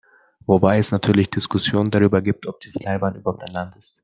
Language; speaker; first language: German; non-native, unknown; Slovak